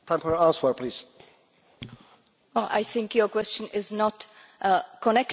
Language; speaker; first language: English; non-native, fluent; Czech